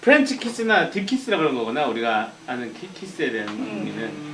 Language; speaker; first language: Korean; native; Korean